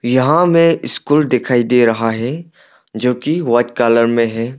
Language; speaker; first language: Hindi; non-native, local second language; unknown